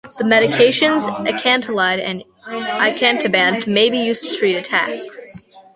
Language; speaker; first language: English; native; English